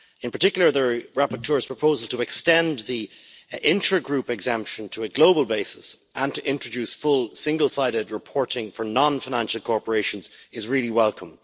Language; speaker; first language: English; native; English